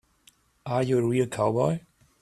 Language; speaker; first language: English; non-native, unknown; German